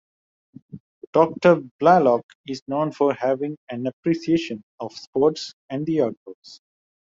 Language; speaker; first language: English; non-native, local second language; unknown